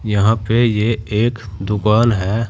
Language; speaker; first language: Hindi; native; Hindi